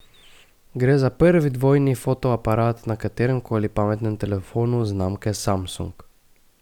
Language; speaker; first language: Slovenian; native; Slovenian